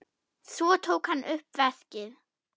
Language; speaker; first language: Icelandic; non-native, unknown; German